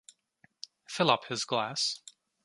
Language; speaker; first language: English; non-native, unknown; Turkish